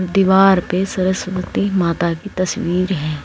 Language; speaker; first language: Hindi; native; Hindi